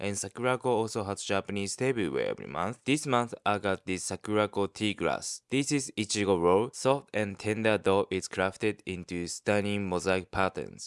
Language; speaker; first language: English; non-native, fluent; Japanese